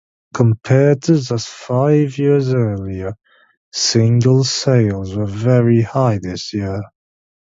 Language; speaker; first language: English; native; English